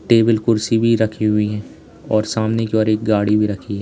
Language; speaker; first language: Hindi; native; Hindi